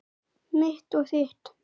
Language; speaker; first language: Icelandic; native; Icelandic